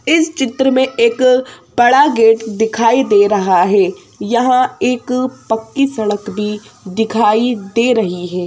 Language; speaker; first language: Hindi; native; Hindi